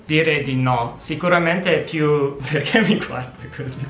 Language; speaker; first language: Italian; non-native, fluent; English